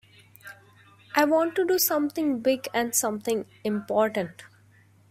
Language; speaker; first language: English; non-native, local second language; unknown